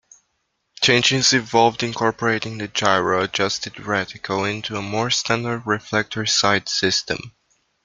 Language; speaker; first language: English; native; English